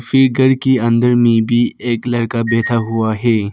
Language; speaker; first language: Hindi; non-native, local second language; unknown